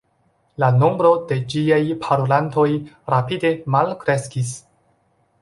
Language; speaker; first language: Esperanto; non-native, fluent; Chinese